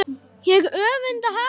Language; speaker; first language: Icelandic; native; Icelandic